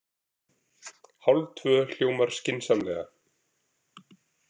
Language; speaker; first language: Icelandic; native; Icelandic